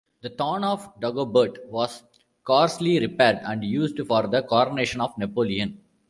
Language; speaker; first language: English; non-native, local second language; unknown